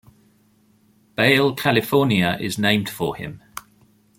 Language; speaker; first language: English; native; English